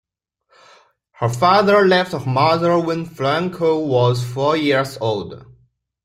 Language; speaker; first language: English; non-native, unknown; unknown